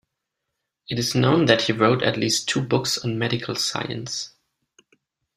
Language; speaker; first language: English; non-native, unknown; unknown